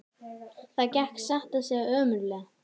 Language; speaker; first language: Icelandic; native; Icelandic